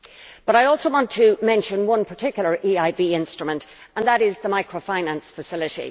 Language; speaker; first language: English; native; English